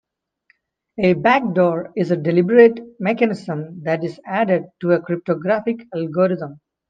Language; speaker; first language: English; non-native, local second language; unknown